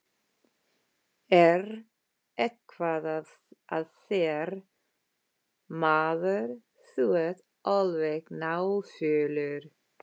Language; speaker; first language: Icelandic; non-native, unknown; English